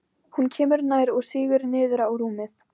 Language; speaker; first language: Icelandic; non-native, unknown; Polish